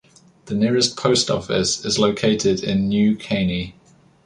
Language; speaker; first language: English; native; English